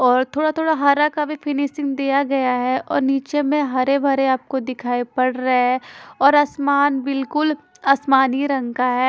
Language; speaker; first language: Hindi; non-native, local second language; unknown